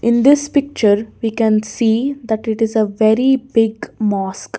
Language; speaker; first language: English; non-native, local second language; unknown